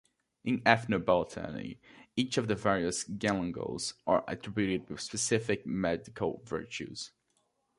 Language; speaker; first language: English; native; English